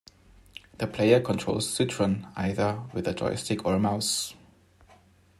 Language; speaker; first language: English; non-native, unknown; German